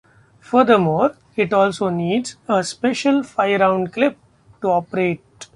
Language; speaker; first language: English; non-native, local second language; Marathi